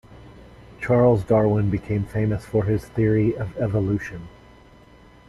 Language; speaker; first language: English; native; English